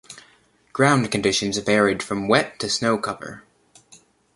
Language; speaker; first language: English; native; English